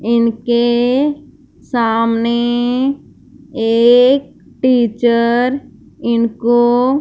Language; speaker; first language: Hindi; non-native, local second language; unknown